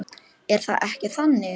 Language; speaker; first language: Icelandic; non-native, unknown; Polish